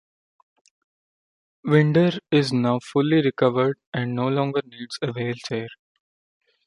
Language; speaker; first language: English; non-native, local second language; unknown